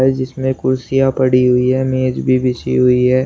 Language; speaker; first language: Hindi; native; Hindi